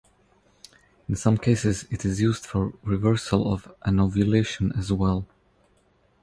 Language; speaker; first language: English; non-native, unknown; Croatian